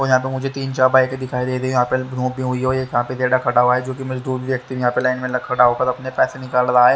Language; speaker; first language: Hindi; native; Hindi